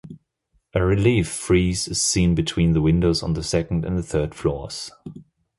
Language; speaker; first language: English; non-native, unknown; German